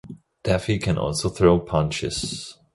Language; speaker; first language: English; non-native, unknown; German